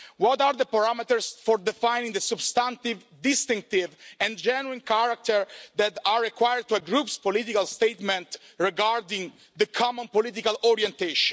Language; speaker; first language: English; non-native, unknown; Italian